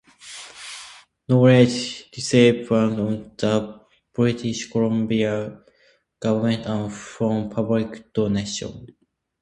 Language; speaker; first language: English; non-native, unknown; Japanese